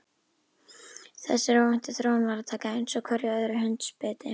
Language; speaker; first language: Icelandic; native; Icelandic